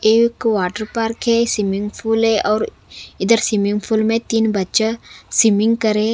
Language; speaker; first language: Hindi; non-native, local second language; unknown